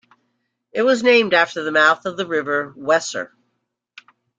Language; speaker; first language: English; native; English